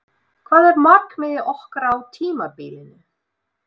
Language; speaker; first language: Icelandic; non-native, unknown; Russian